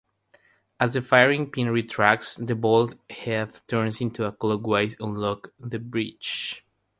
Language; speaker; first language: English; non-native, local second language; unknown